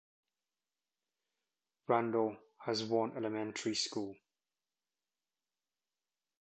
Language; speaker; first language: English; native; English